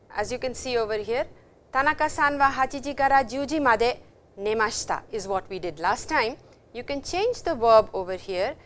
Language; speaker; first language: English; non-native, local second language; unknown